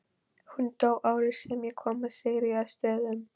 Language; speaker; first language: Icelandic; non-native, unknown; Polish